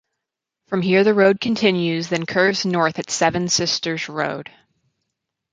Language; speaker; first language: English; native; English